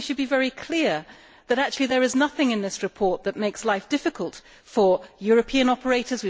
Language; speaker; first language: English; native; English